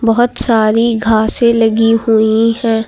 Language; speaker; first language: Hindi; native; Hindi